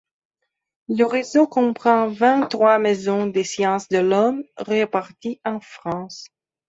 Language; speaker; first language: French; non-native, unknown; Belarusian